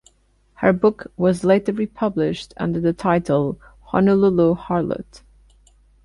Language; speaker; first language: English; non-native, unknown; Portuguese